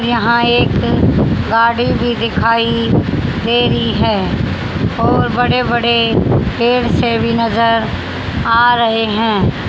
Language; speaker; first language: Hindi; native; Hindi